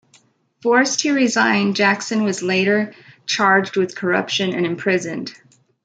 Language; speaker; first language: English; native; English